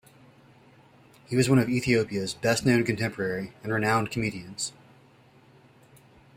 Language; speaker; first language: English; native; English